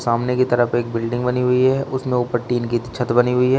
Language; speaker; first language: Hindi; native; Hindi